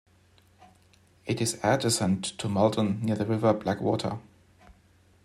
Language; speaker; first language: English; non-native, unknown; German